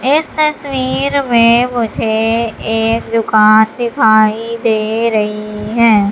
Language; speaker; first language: Hindi; native; Hindi